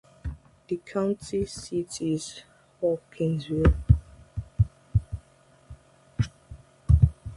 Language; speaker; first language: English; non-native, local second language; Yoruba